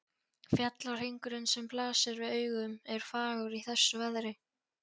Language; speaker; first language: Icelandic; non-native, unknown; Polish